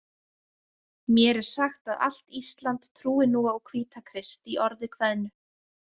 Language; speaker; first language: Icelandic; native; Icelandic